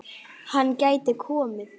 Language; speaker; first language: Icelandic; native; Icelandic